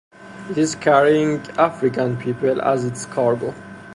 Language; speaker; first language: English; non-native, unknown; Persian